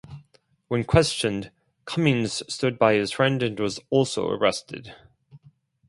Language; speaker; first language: English; non-native, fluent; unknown